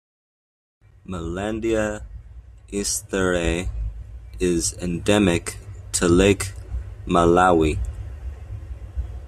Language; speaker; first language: English; native; English